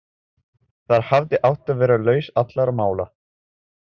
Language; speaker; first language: Icelandic; non-native, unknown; Italian